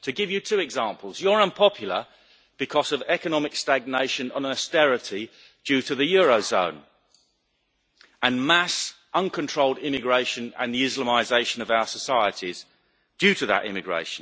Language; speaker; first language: English; native; English